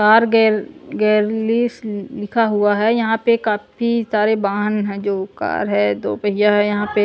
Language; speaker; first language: Hindi; non-native, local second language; Punjabi